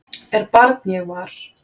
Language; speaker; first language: Icelandic; native; Icelandic